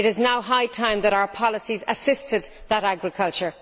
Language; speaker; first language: English; native; English